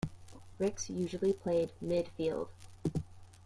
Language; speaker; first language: English; native; English